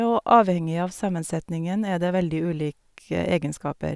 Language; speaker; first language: Norwegian; native; Norwegian